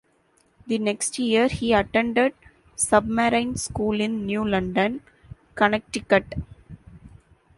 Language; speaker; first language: English; non-native, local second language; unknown